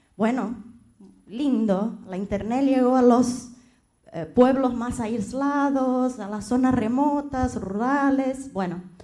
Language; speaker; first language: Spanish; non-native, related language; Portuguese